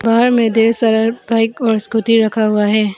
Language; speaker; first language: Hindi; non-native, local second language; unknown